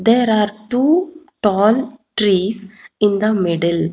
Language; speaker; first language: English; non-native, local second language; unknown